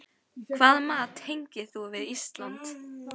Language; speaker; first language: Icelandic; native; Icelandic